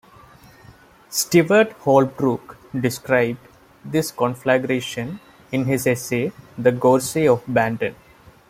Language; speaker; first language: English; non-native, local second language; Malayalam